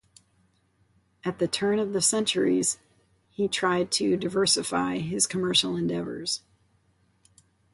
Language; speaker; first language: English; native; English